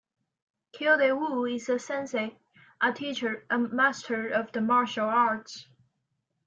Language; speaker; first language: English; non-native, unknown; Chinese